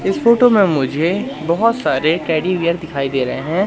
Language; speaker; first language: Hindi; native; Hindi